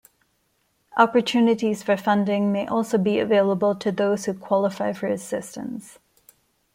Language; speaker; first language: English; non-native, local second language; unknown